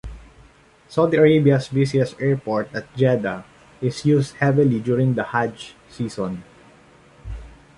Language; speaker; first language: English; non-native, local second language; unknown